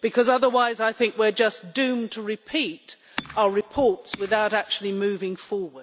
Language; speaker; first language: English; native; English